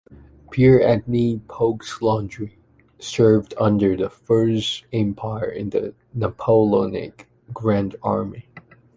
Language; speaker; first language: English; non-native, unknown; Chinese